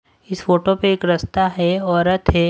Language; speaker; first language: Hindi; non-native, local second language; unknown